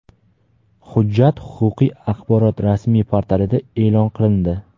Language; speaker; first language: Uzbek; native; Uzbek